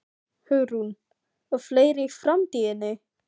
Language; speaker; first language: Icelandic; non-native, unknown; Filipino